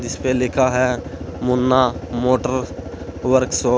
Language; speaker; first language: Hindi; native; Hindi